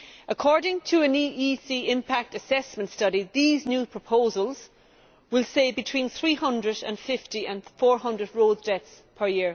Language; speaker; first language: English; native; English